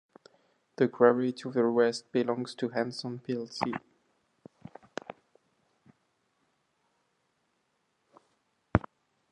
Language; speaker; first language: English; non-native, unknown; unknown